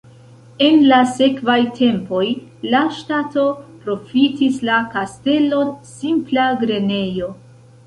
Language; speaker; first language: Esperanto; non-native, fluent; Central Kurdish